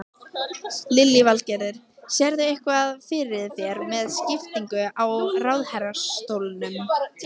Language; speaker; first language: Icelandic; native; Icelandic